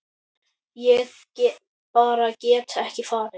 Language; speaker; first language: Icelandic; native; Icelandic